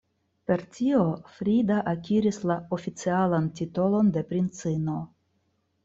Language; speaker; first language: Esperanto; non-native, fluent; Russian